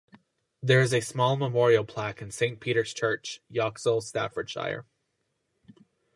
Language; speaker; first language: English; native; English